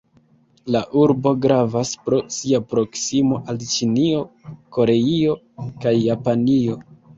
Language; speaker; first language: Esperanto; non-native, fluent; Kinyarwanda